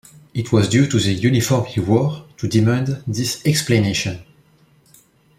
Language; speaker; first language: English; non-native, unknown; French